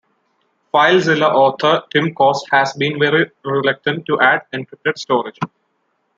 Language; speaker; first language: English; non-native, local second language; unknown